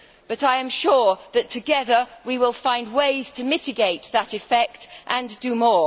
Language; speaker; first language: English; native; English